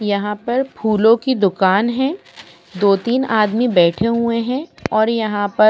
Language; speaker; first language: Hindi; native; Hindi